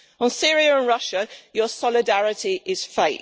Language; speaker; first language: English; native; English